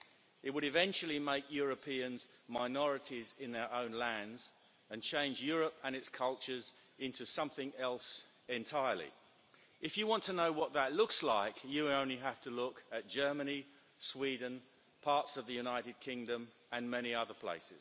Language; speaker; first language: English; native; English